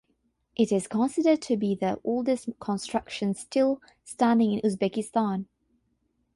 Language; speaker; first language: English; non-native, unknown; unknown